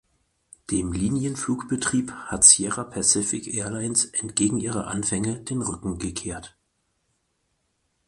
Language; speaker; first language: German; native; German